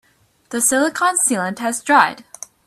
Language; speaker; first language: English; native; English